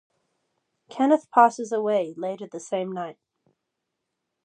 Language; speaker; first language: English; native; English